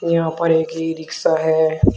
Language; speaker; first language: Hindi; native; Hindi